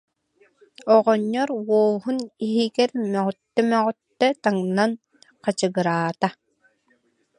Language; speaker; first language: Yakut; native; Yakut